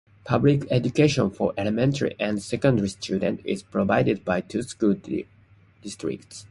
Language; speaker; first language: English; non-native, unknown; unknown